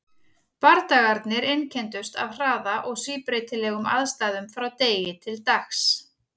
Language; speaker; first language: Icelandic; native; Icelandic